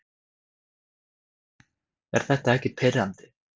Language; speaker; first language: Icelandic; non-native, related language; Swedish